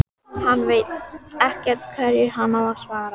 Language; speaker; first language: Icelandic; native; Icelandic